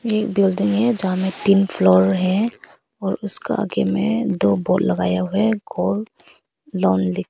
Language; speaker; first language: Hindi; early bilingual, other home language; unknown